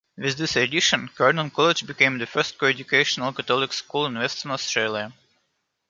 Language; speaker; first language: English; non-native, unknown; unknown